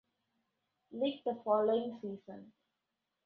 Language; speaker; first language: English; non-native, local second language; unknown